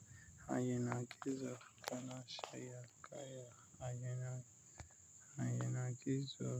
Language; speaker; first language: Hausa; native; Hausa